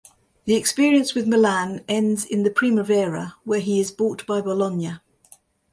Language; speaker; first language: English; native; English